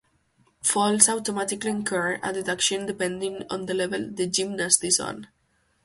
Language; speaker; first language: English; non-native, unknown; Catalan